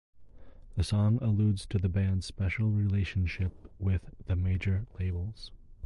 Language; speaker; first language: English; native; English